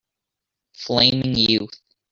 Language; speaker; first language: English; native; English